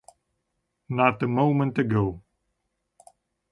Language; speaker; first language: English; non-native, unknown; Romanian